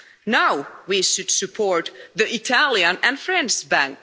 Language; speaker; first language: English; non-native, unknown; Finnish